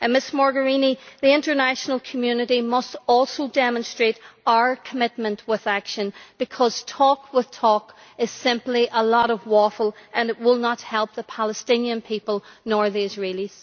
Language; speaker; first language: English; native; English